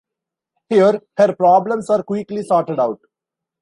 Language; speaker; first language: English; non-native, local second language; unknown